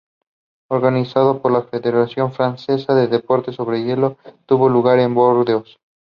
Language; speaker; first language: English; non-native, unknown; Spanish